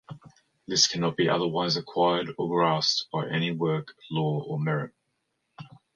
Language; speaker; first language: English; native; English